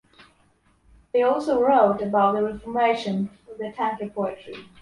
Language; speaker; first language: English; non-native, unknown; Polish